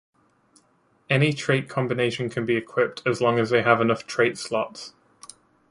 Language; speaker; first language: English; native; English